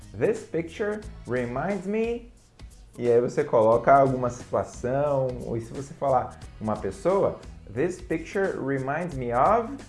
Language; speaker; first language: Portuguese; native; Portuguese